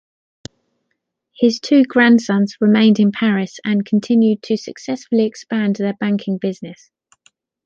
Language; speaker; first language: English; native; English